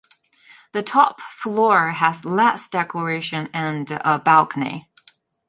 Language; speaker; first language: English; non-native, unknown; Chinese